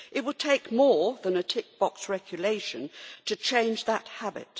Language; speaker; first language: English; native; English